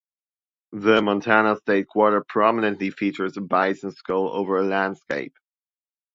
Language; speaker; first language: English; non-native, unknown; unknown